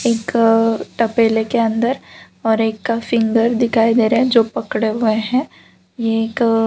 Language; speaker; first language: Hindi; non-native, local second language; Gujarati